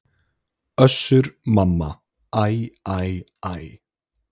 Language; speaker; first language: Icelandic; native; Icelandic